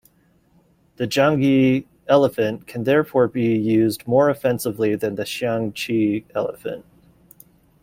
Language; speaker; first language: English; native; English